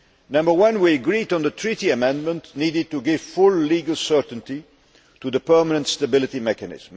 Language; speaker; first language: English; non-native, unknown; Dutch